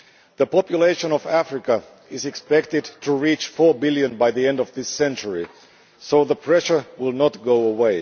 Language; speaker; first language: English; non-native, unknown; Finnish